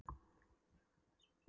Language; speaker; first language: Icelandic; non-native, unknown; Polish